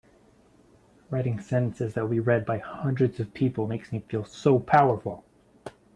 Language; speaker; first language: English; native; English